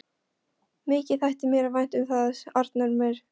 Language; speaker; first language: Icelandic; non-native, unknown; Polish